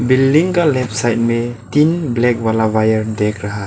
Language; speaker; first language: Hindi; non-native, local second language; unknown